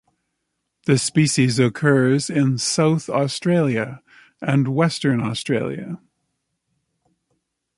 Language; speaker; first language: English; native; English